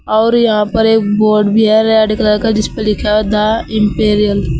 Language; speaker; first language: Hindi; native; Hindi